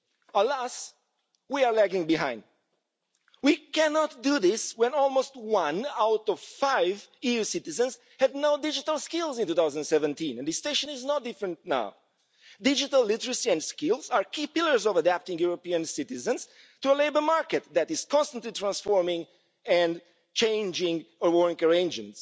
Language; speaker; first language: English; non-native, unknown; Romanian